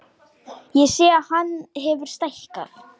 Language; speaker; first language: Icelandic; non-native, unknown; Lithuanian